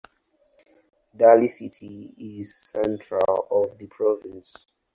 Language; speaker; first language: English; non-native, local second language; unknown